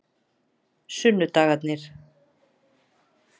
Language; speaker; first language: Icelandic; native; Icelandic